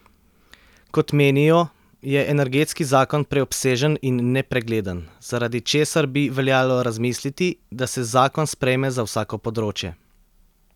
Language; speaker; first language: Slovenian; native; Slovenian